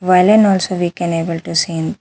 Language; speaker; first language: English; non-native, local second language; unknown